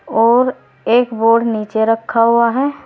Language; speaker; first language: Hindi; native; Hindi